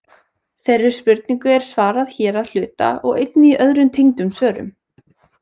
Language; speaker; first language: Icelandic; native; Icelandic